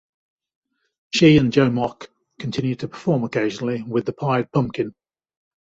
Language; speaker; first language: English; native; English